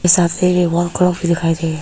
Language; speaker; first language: Hindi; early bilingual, other home language; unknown